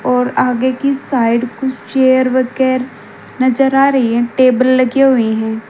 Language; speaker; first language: Hindi; native; Hindi